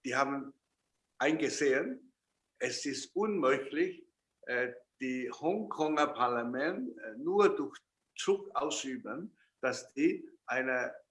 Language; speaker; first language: German; non-native, fluent; Chinese